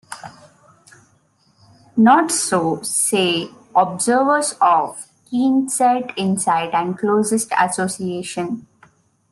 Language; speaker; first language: English; non-native, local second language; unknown